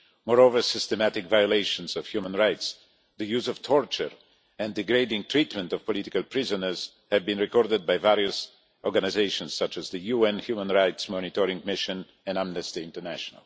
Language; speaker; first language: English; non-native, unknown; Polish